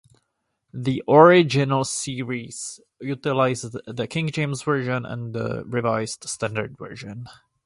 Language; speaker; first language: English; non-native, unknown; Czech